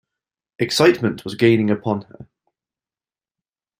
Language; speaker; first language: English; native; English